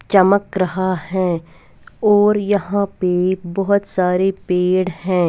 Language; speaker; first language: Hindi; non-native, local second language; Punjabi